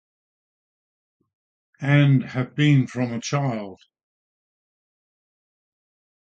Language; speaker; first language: English; native; English